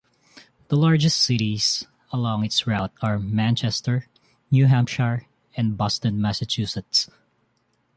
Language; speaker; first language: English; non-native, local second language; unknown